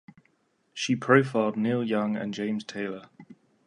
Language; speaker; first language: English; native; English